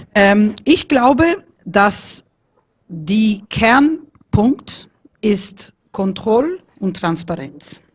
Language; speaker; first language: German; non-native, fluent; Italian